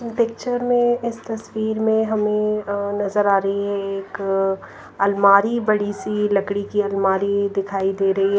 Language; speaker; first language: Hindi; non-native, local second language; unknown